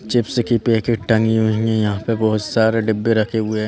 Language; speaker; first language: Hindi; native; Hindi